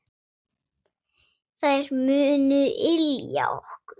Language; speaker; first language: Icelandic; non-native, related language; Swedish